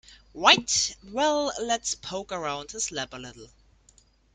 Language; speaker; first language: English; non-native, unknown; German